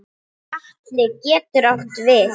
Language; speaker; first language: Icelandic; native; Icelandic